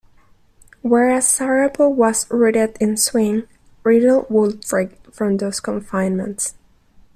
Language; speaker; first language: English; non-native, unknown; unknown